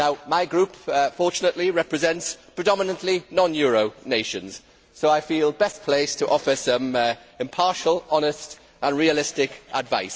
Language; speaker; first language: English; native; English